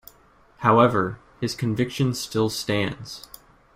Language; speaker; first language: English; native; English